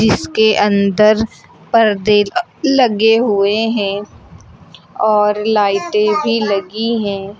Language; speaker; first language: Hindi; native; Hindi